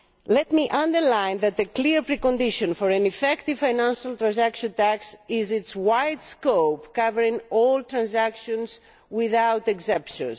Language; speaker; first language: English; non-native, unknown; Greek